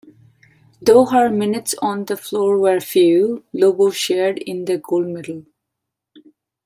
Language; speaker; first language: English; non-native, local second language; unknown